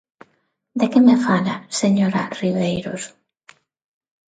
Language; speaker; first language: Galician; non-native, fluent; Spanish